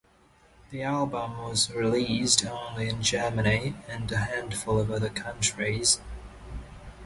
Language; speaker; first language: English; native; English